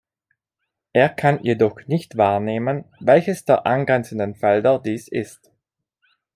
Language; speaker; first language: German; non-native, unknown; Italian